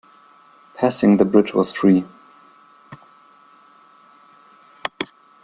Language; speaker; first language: English; non-native, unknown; German